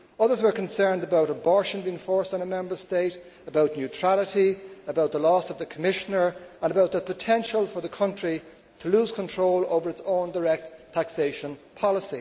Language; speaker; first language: English; native; English